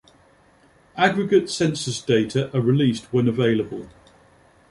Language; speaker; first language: English; native; English